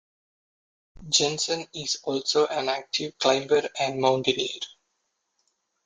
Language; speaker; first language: English; non-native, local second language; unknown